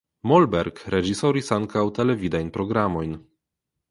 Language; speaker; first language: Esperanto; non-native, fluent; Polish